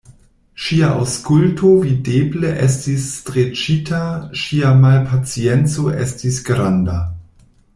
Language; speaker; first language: Esperanto; non-native, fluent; German